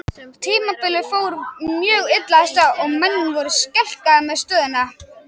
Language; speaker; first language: Icelandic; native; Icelandic